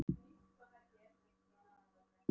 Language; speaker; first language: Icelandic; non-native, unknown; Polish